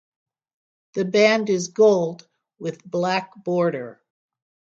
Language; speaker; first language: English; native; English